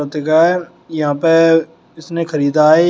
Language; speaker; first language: Hindi; native; Hindi